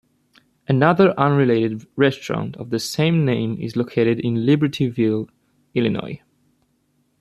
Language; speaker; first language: English; native; English